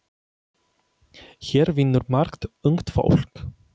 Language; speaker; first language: Icelandic; non-native, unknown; Polish